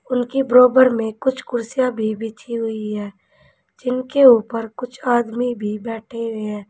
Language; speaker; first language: Hindi; native; Hindi